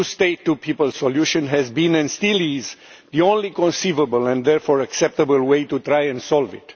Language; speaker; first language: English; non-native, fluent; Romanian